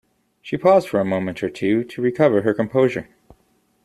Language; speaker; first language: English; native; English